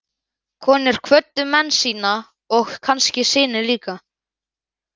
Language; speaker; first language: Icelandic; native; Icelandic